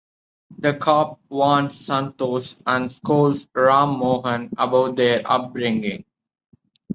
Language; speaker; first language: English; non-native, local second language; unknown